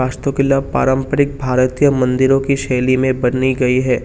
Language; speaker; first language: Hindi; non-native, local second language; Assamese